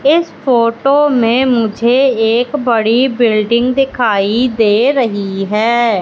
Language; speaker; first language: Hindi; native; Hindi